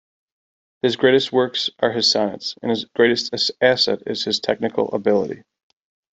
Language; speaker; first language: English; native; English